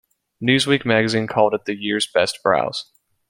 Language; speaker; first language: English; native; English